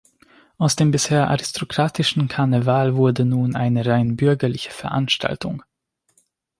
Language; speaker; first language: German; non-native, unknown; Hungarian